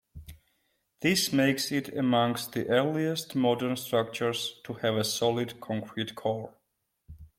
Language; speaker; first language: English; non-native, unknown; Georgian